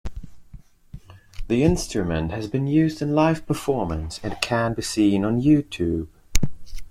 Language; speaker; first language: English; non-native, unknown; Spanish